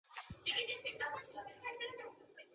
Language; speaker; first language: English; native; English